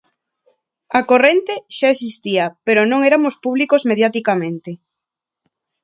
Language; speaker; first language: Galician; non-native, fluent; Spanish